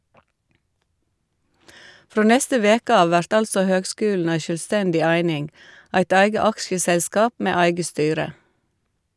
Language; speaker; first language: Norwegian; native; Norwegian